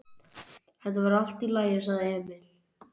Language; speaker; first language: Icelandic; native; Icelandic